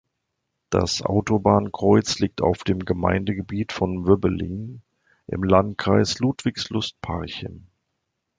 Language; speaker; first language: German; native; German